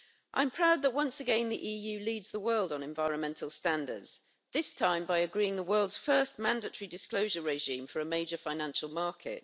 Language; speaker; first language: English; native; English